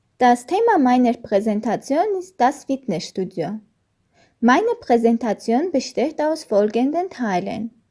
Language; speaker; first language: German; non-native, learner; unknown